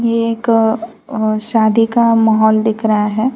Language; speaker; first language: Hindi; non-native, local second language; Gujarati